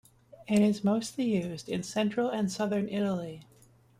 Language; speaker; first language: English; native; English